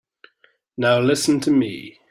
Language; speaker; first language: English; native; English